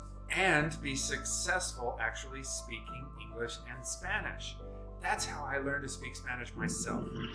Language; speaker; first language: English; native; English